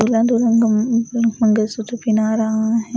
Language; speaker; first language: Hindi; native; Hindi